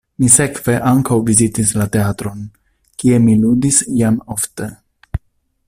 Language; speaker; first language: Esperanto; non-native, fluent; Italian